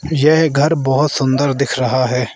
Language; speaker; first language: Hindi; non-native, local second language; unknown